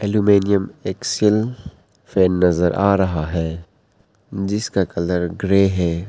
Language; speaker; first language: Hindi; non-native, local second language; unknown